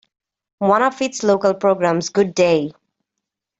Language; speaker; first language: English; native; English